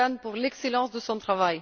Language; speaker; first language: French; non-native, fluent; Bulgarian